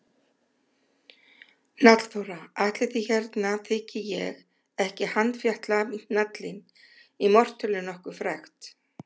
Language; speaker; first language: Icelandic; native; Icelandic